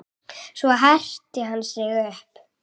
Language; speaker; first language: Icelandic; native; Icelandic